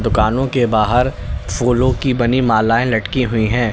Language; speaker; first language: Hindi; native; Hindi